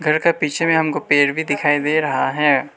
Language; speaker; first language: Hindi; non-native, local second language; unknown